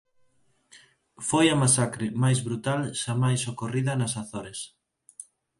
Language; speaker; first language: Galician; non-native, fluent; Spanish